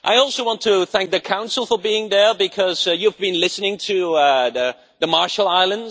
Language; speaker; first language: English; non-native, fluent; Dutch